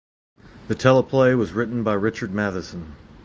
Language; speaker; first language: English; native; English